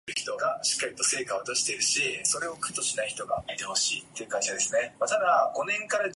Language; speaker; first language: English; non-native, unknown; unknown